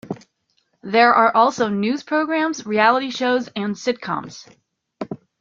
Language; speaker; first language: English; native; English